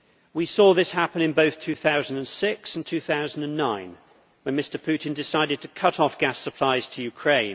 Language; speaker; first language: English; native; English